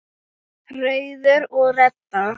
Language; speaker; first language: Icelandic; non-native, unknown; Thai